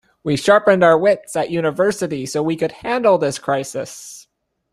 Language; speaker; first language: English; native; English